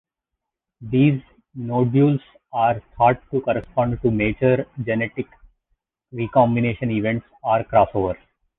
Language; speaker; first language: English; native; English